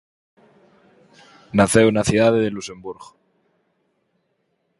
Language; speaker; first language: Galician; native; Galician